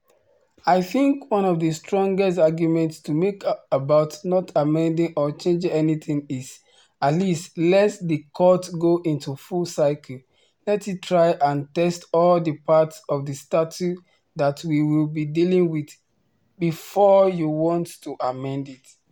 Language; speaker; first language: English; non-native, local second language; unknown